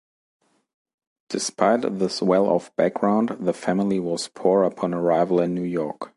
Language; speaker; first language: English; non-native, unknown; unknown